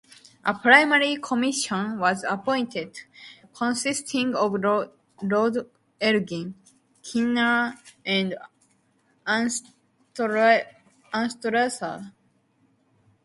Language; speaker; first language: English; non-native, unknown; Japanese